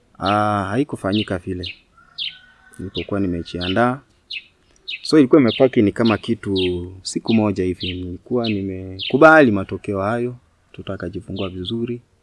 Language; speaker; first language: Swahili; non-native, local second language; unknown